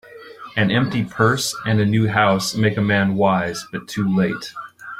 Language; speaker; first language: English; native; English